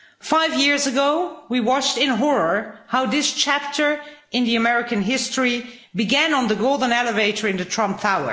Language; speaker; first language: English; non-native, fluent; Dutch